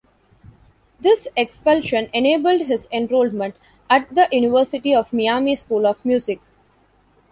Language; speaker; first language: English; non-native, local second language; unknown